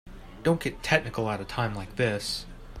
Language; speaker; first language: English; native; English